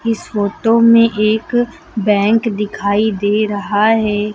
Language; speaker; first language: Hindi; native; Hindi